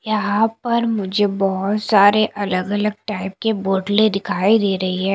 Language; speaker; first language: Hindi; non-native, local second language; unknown